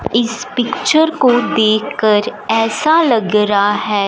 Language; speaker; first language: Hindi; non-native, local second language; Punjabi